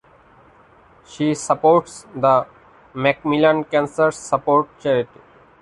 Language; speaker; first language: English; non-native, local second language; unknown